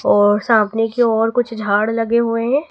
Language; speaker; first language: Hindi; native; Hindi